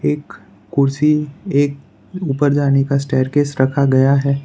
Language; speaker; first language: Hindi; non-native, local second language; Gujarati